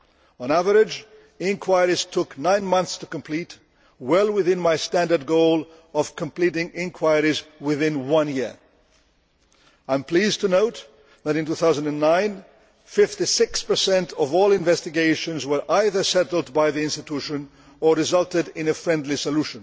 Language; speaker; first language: English; non-native, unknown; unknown